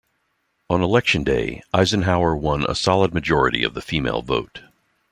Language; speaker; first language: English; native; English